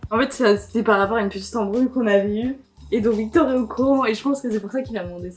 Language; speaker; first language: French; native; French